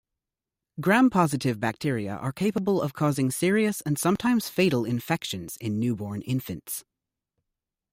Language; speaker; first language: English; native; English